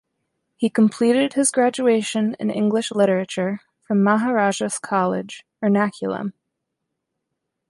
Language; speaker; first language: English; native; English